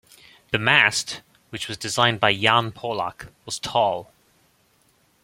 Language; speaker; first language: English; native; English